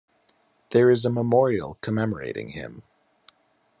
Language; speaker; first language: English; native; English